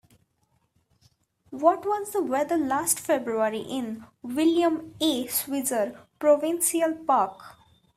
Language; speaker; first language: English; non-native, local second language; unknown